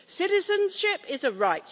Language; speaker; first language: English; native; English